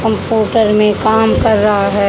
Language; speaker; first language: Hindi; native; Hindi